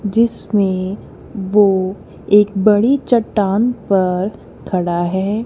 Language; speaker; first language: Hindi; non-native, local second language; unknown